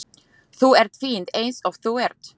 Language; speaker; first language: Icelandic; non-native, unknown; Slovak